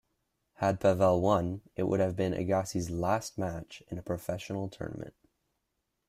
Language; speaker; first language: English; native; English